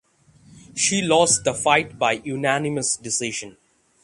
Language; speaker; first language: English; non-native, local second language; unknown